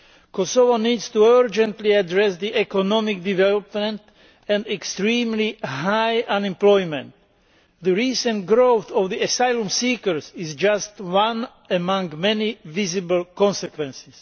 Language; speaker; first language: English; non-native, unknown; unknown